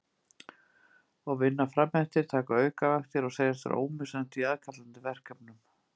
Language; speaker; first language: Icelandic; native; Icelandic